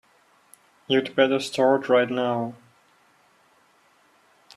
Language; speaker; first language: English; non-native, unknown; German